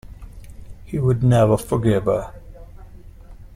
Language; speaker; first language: English; non-native, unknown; Italian